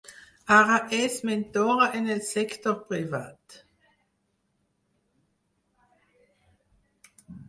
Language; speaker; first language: Catalan; non-native, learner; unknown